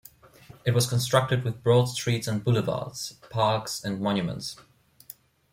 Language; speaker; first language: English; non-native, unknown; German